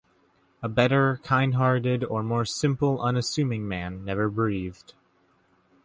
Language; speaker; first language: English; native; English